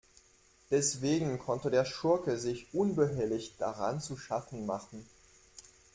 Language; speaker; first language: German; non-native, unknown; French